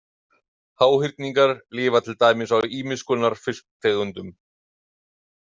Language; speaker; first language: Icelandic; native; Icelandic